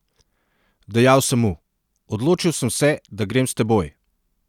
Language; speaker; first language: Slovenian; non-native, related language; Serbian